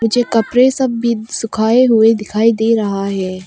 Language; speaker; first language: Hindi; non-native, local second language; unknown